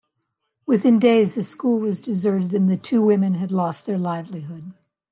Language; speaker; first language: English; native; English